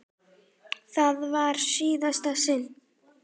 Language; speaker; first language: Icelandic; native; Icelandic